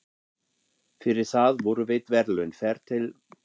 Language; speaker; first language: Icelandic; non-native, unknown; German